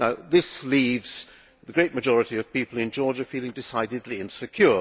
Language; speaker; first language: English; non-native, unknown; Hungarian